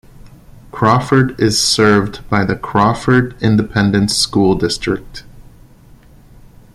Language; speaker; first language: English; non-native, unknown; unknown